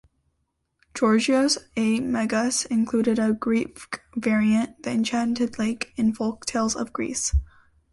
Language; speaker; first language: English; native; English